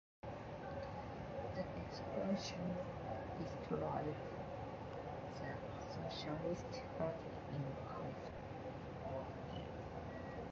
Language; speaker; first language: English; non-native, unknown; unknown